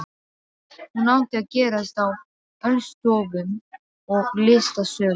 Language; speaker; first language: Icelandic; non-native, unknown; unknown